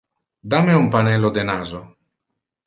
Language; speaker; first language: Interlingua; non-native, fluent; Italian